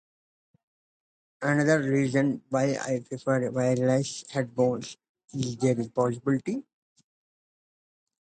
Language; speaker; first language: English; non-native, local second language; Telugu